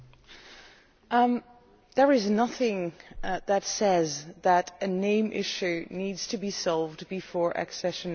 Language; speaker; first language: English; non-native, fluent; Dutch